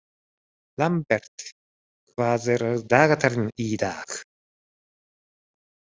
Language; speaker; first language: Icelandic; non-native, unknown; Japanese